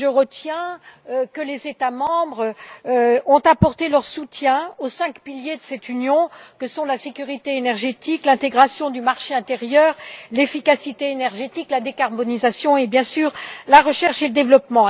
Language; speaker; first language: French; native; French